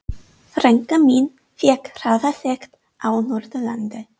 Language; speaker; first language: Icelandic; non-native, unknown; English